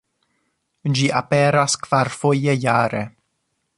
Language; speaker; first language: Esperanto; non-native, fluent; English